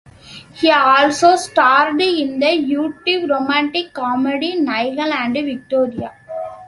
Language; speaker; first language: English; non-native, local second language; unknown